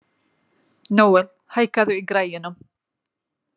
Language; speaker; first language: Icelandic; non-native, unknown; Kurdish